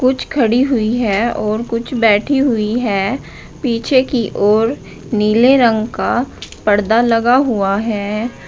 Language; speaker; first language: Hindi; native; Hindi